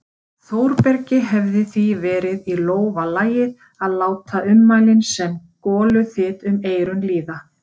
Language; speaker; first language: Icelandic; native; Icelandic